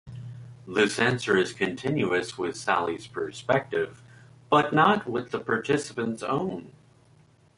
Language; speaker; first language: English; native; English